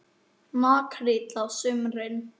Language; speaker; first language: Icelandic; native; Icelandic